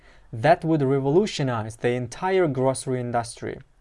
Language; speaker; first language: English; non-native, fluent; Uzbek